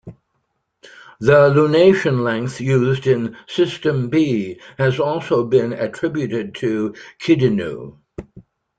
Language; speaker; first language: English; native; English